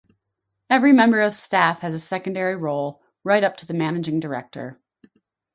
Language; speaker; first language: English; native; English